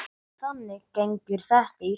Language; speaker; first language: Icelandic; non-native, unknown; English